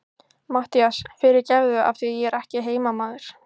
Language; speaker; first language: Icelandic; native; Icelandic